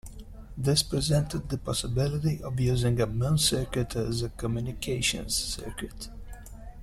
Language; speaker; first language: English; non-native, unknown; Italian